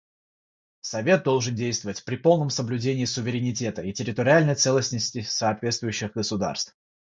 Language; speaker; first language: Russian; non-native, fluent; Georgian